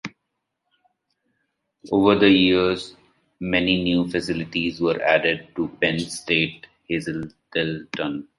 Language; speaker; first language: English; non-native, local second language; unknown